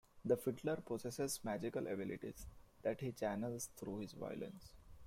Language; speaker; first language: English; non-native, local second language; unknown